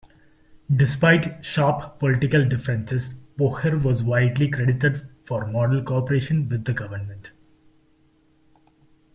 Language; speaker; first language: English; non-native, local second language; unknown